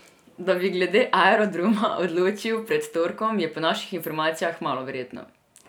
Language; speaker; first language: Slovenian; non-native, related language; Serbian